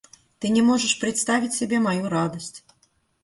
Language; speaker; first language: Russian; native; Russian